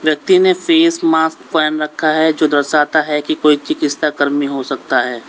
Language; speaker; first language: Hindi; native; Hindi